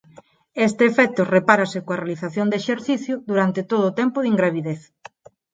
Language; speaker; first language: Galician; non-native, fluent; Spanish